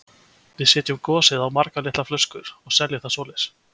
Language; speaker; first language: Icelandic; native; Icelandic